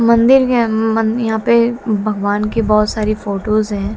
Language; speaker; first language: Hindi; native; Hindi